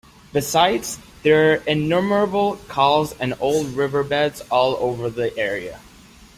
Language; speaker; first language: English; non-native, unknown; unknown